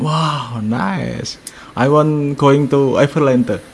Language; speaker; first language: English; non-native, learner; Indonesian